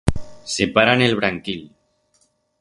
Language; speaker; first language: Aragonese; non-native, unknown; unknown